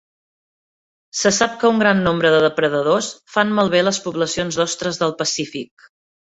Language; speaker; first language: Catalan; native; Catalan